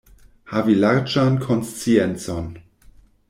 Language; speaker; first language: Esperanto; non-native, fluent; German